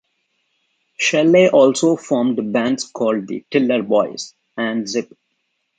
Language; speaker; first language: English; non-native, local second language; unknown